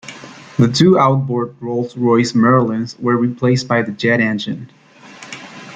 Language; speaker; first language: English; native; English